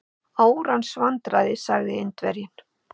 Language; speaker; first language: Icelandic; native; Icelandic